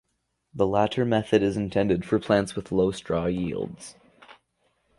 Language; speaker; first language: English; native; English